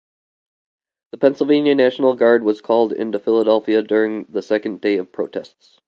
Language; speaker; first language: English; native; English